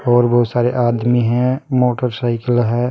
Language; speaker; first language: Hindi; native; Hindi